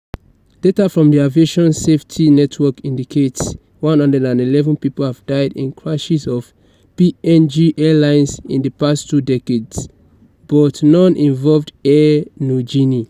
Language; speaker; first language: English; non-native, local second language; Yoruba